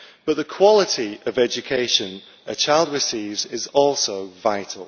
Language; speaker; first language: English; native; English